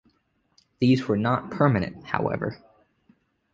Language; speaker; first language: English; native; English